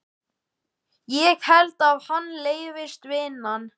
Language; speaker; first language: Icelandic; native; Icelandic